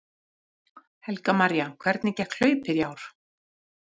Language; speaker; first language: Icelandic; native; Icelandic